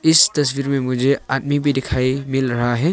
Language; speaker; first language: Hindi; non-native, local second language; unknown